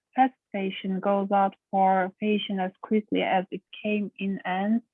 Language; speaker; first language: English; non-native, learner; Turkish